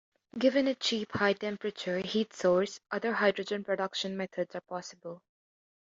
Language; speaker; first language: English; native; English